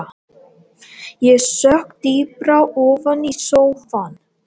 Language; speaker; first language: Icelandic; non-native, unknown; Latvian